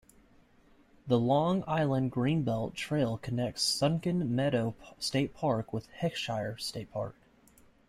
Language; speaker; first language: English; native; English